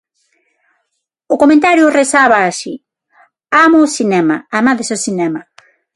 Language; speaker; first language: Galician; non-native, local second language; Spanish